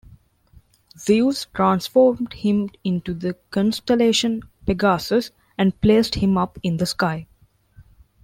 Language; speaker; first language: English; non-native, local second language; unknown